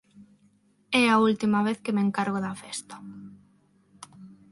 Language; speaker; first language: Galician; non-native, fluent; Spanish